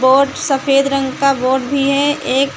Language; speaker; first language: Hindi; native; Hindi